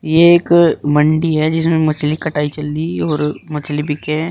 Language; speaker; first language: Hindi; native; Hindi